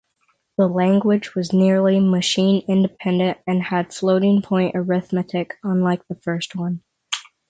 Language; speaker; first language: English; native; English